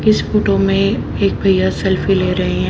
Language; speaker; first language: Hindi; native; Hindi